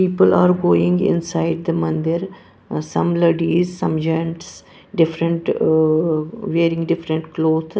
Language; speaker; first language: English; non-native, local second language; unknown